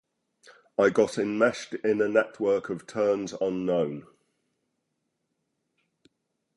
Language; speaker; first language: English; native; English